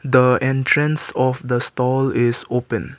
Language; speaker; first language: English; non-native, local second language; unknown